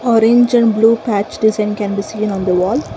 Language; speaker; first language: English; non-native, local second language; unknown